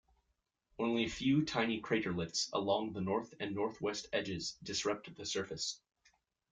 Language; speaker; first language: English; native; English